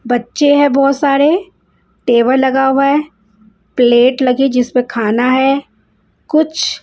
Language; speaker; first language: Hindi; non-native, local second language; Punjabi